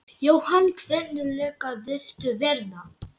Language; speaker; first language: Icelandic; non-native, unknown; Lithuanian